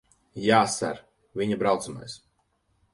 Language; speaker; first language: Latvian; native; Latvian